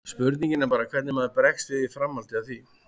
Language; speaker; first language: Icelandic; native; Icelandic